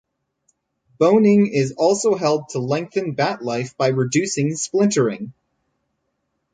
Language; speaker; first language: English; native; English